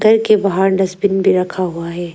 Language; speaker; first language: Hindi; early bilingual, other home language; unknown